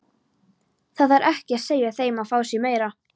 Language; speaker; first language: Icelandic; non-native, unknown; Polish